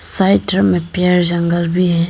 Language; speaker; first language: Hindi; non-native, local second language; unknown